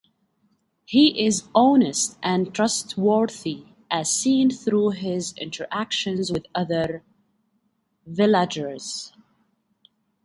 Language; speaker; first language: English; non-native, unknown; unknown